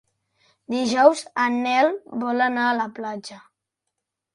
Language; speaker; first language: Catalan; native; Catalan